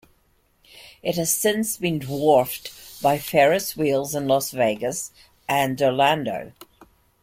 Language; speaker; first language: English; native; English